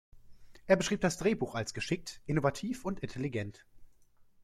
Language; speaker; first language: German; native; German